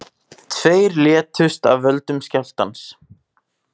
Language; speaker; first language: Icelandic; native; Icelandic